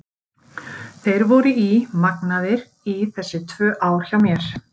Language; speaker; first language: Icelandic; native; Icelandic